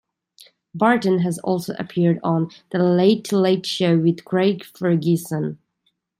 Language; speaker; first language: English; native; English